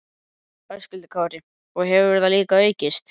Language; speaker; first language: Icelandic; native; Icelandic